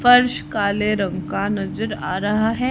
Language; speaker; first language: Hindi; native; Hindi